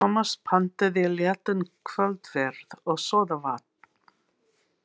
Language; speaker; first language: Icelandic; non-native, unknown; English